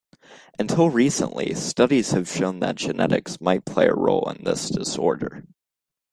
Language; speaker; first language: English; native; English